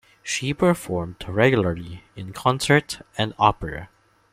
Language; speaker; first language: English; non-native, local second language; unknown